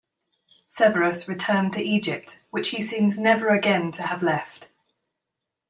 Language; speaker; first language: English; native; English